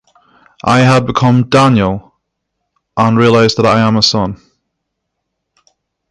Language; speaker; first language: English; native; English